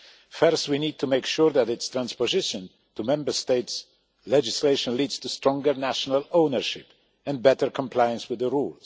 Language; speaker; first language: English; non-native, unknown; Polish